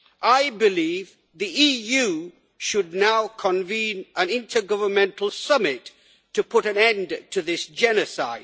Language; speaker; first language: English; native; English